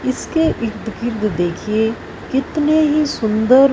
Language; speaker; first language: Hindi; non-native, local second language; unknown